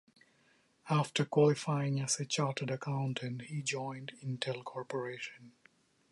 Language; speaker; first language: English; non-native, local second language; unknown